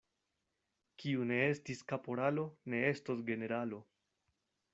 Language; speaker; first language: Esperanto; non-native, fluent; Spanish